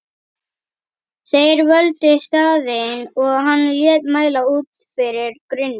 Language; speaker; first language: Icelandic; native; Icelandic